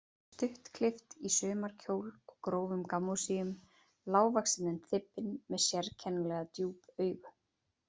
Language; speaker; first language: Icelandic; native; Icelandic